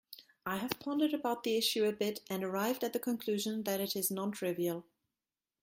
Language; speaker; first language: English; non-native, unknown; German